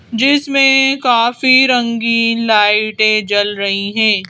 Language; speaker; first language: Hindi; native; Hindi